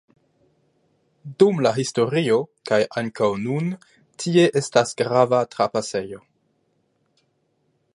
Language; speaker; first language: Esperanto; non-native, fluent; French